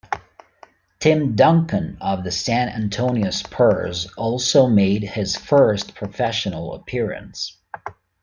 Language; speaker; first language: English; native; English